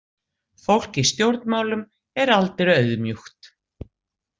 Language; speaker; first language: Icelandic; native; Icelandic